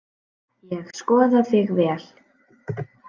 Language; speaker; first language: Icelandic; native; Icelandic